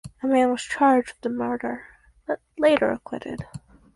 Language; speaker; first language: English; native; English